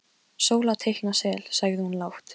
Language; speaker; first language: Icelandic; non-native, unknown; Polish